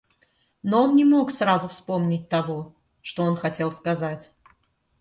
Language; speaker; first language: Russian; native; Russian